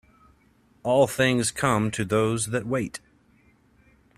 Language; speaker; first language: English; native; English